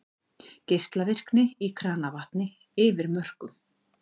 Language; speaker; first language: Icelandic; native; Icelandic